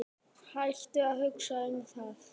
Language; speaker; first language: Icelandic; native; Icelandic